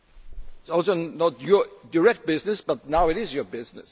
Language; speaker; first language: English; non-native, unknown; German